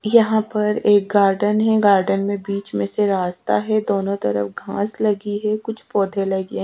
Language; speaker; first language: Hindi; native; Hindi